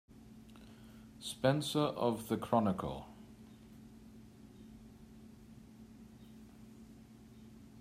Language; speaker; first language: English; native; English